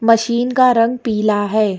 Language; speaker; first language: Hindi; non-native, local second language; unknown